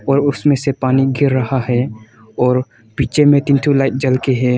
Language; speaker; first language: Hindi; early bilingual, other home language; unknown